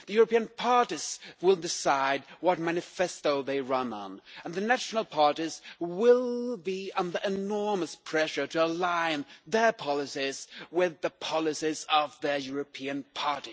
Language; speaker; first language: English; non-native, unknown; Swedish